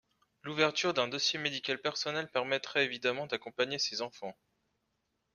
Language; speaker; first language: French; native; French